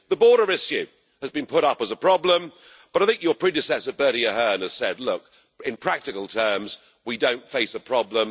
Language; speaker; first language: English; native; English